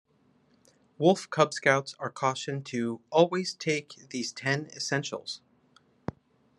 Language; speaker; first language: English; native; English